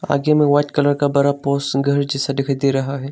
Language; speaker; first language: Hindi; non-native, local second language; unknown